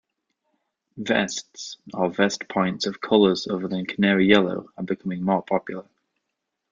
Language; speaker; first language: English; native; English